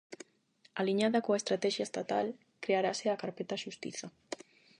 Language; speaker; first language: Galician; non-native, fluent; Spanish